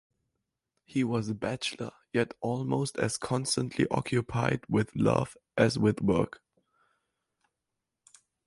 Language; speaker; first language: English; non-native, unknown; German